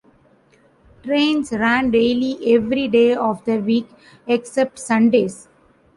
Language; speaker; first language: English; non-native, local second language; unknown